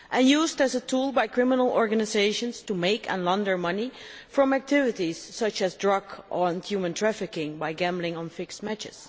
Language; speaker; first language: English; non-native, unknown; Dutch